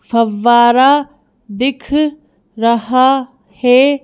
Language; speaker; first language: Hindi; native; Hindi